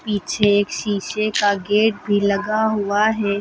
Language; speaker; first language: Hindi; native; Hindi